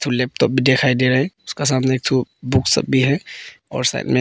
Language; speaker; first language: Hindi; early bilingual, other home language; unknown